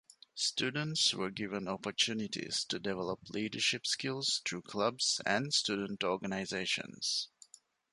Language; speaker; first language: English; non-native, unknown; Divehi